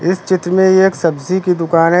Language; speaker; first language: Hindi; native; Hindi